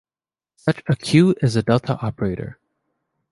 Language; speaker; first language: English; native; English